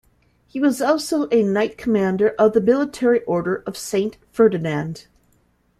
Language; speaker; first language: English; native; English